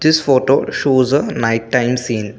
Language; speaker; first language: English; non-native, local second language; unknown